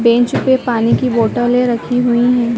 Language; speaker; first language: Hindi; native; Hindi